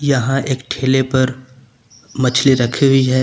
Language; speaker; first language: Hindi; native; Hindi